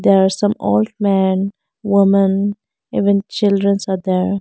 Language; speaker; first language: English; non-native, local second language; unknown